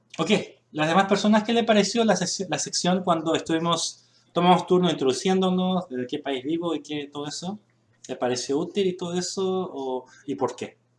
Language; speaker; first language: Spanish; early bilingual, other home language; Korean